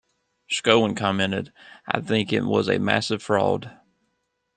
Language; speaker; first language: English; native; English